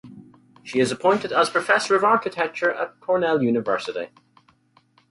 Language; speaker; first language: English; native; English